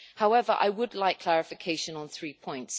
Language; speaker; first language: English; native; English